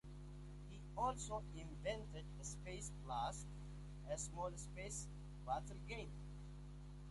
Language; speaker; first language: English; native; English